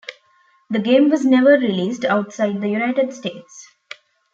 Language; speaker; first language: English; non-native, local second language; Tamil